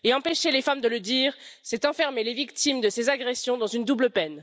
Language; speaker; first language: French; native; French